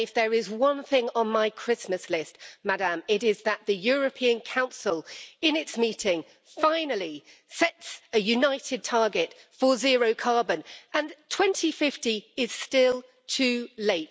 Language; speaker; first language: English; native; English